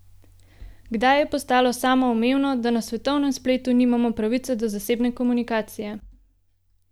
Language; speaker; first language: Slovenian; native; Slovenian